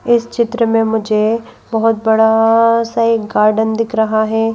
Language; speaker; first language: Hindi; native; Hindi